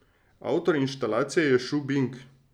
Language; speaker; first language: Slovenian; native; Slovenian